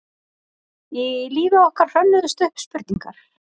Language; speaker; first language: Icelandic; native; Icelandic